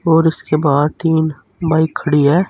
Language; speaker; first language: Hindi; native; Hindi